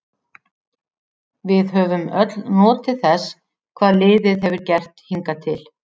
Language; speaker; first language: Icelandic; native; Icelandic